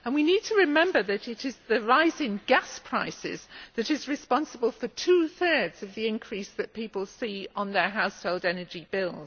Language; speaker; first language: English; native; English